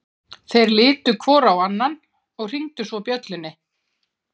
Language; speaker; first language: Icelandic; native; Icelandic